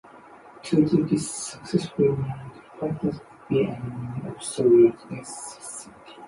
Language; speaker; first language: English; non-native, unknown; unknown